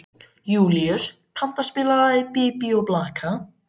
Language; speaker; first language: Icelandic; native; Icelandic